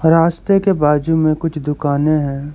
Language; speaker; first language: Hindi; non-native, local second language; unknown